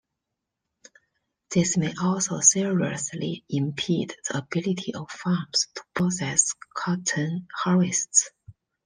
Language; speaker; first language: English; non-native, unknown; Chinese